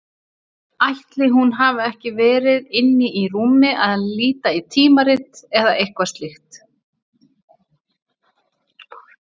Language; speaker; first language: Icelandic; native; Icelandic